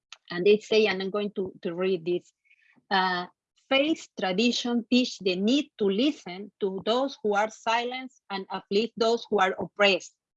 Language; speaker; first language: English; non-native, fluent; Spanish